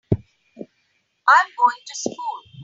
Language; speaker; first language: English; non-native, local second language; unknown